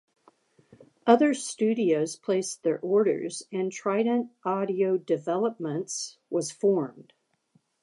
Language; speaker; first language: English; native; English